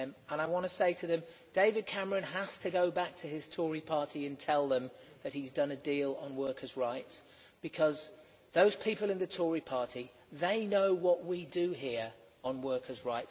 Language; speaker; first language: English; native; English